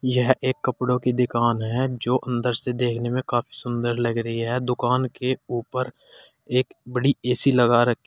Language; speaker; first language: Hindi; native; Hindi